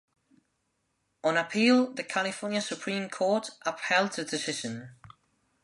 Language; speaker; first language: English; non-native, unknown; Spanish